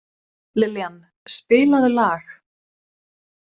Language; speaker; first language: Icelandic; non-native, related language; Swedish